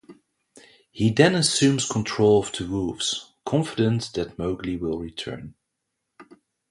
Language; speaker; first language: English; non-native, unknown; Dutch